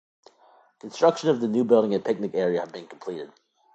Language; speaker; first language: English; native; English